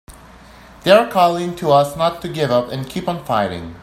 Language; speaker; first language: English; native; English